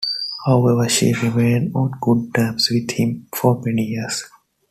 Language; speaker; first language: English; non-native, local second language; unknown